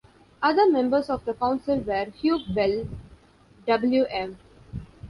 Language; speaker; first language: English; non-native, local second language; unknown